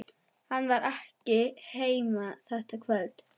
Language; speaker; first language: Icelandic; non-native, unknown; German